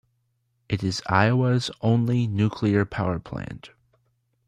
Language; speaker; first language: English; native; English